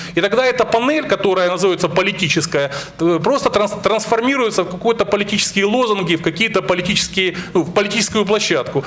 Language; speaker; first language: Russian; native; Russian